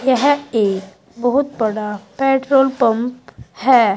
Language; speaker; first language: Hindi; native; Hindi